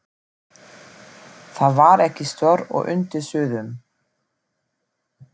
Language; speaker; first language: Icelandic; non-native, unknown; German